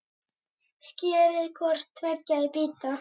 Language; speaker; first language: Icelandic; native; Icelandic